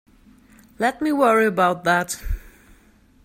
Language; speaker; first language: English; non-native, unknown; German